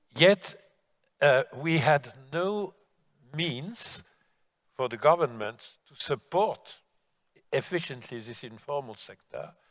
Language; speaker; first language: English; non-native, fluent; French